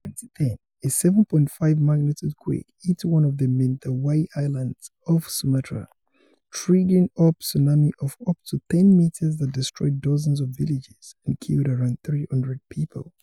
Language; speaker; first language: English; non-native, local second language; Yoruba